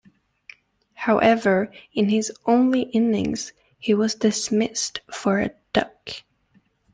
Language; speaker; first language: English; native; English